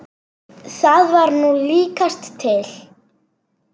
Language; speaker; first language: Icelandic; non-native, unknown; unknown